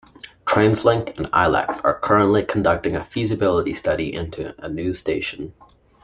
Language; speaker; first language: English; native; English